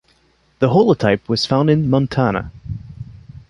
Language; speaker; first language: English; non-native, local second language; French